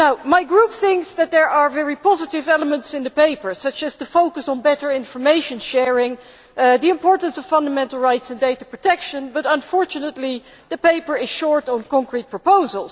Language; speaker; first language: English; non-native, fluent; Dutch